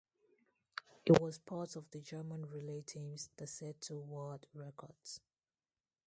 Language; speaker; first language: English; non-native, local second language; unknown